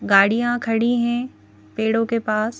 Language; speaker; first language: Hindi; native; Hindi